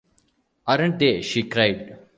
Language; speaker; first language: English; non-native, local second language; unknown